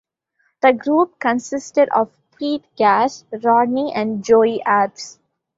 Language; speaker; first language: English; non-native, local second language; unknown